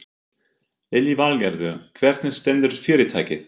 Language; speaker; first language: Icelandic; non-native, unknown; German